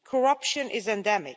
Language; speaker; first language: English; non-native, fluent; Dutch